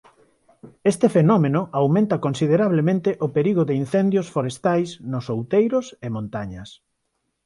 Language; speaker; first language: Galician; non-native, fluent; Spanish